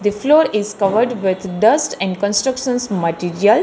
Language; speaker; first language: English; non-native, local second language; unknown